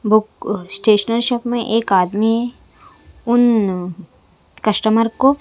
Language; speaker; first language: Hindi; non-native, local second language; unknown